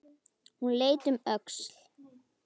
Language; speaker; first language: Icelandic; native; Icelandic